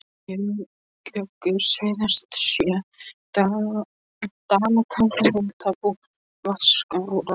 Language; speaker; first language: Icelandic; non-native, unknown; Polish